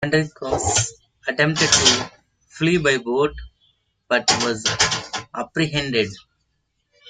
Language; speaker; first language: English; non-native, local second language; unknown